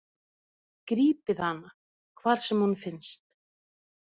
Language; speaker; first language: Icelandic; non-native, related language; Norwegian